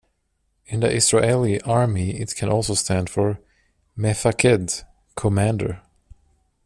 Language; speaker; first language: English; non-native, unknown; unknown